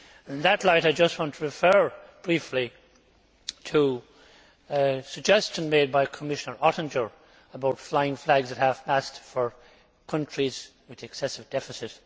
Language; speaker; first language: English; native; English